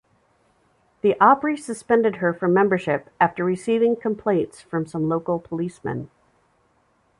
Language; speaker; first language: English; native; English